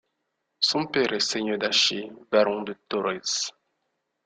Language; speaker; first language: French; non-native, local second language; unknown